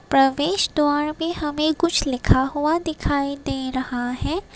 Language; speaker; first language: Hindi; non-native, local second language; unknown